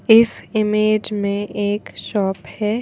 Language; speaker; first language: Hindi; native; Hindi